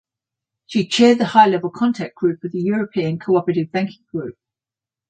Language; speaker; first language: English; native; English